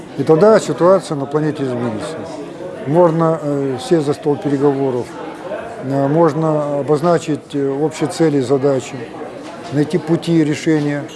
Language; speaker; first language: Russian; native; Russian